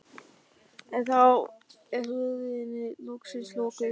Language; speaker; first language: Icelandic; non-native, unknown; German